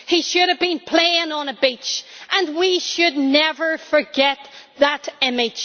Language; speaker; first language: English; native; English